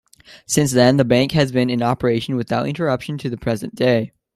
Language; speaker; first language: English; native; English